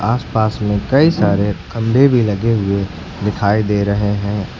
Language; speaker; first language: Hindi; native; Hindi